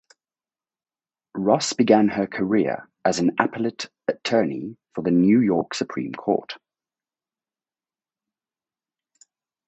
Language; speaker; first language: English; native; English